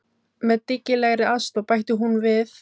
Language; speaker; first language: Icelandic; non-native, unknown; Filipino